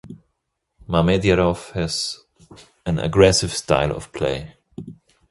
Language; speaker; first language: English; non-native, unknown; German